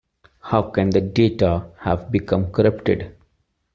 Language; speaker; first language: English; non-native, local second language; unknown